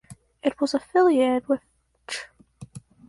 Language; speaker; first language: English; native; English